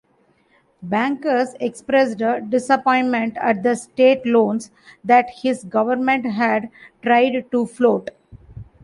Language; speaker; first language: English; non-native, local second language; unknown